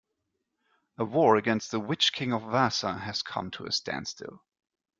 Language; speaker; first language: English; non-native, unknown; German